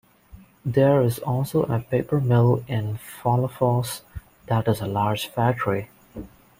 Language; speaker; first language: English; non-native, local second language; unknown